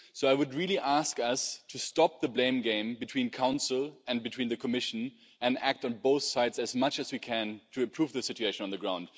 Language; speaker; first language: English; non-native, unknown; German